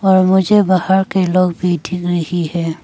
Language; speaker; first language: Hindi; non-native, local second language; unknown